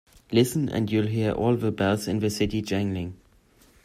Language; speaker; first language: English; non-native, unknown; German